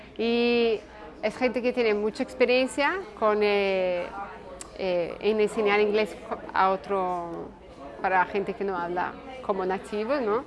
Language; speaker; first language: Spanish; non-native, related language; Portuguese